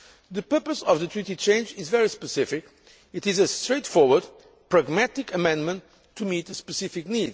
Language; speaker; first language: English; non-native, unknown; Portuguese